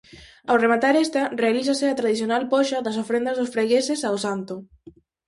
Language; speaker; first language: Galician; native; Galician